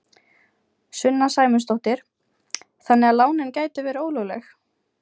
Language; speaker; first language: Icelandic; non-native, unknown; Ukrainian